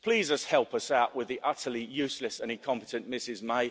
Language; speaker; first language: English; native; English